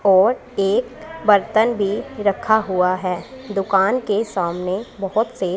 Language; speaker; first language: Hindi; non-native, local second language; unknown